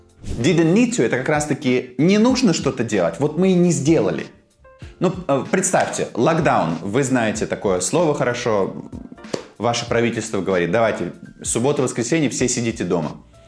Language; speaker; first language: Russian; native; Russian